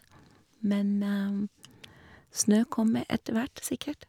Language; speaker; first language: Norwegian; non-native, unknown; English